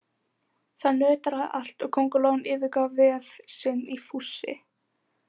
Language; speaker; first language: Icelandic; native; Icelandic